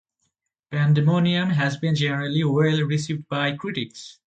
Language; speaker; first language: English; non-native, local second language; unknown